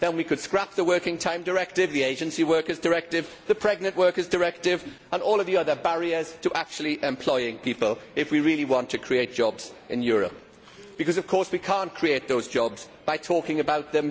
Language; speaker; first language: English; native; English